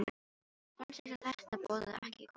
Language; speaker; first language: Icelandic; non-native, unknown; Filipino